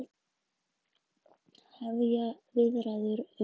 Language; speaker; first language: Icelandic; native; Icelandic